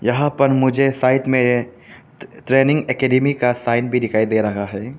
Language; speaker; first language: Hindi; non-native, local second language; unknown